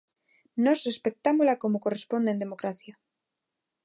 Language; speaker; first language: Galician; non-native, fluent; Spanish